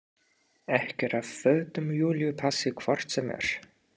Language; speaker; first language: Icelandic; non-native, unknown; English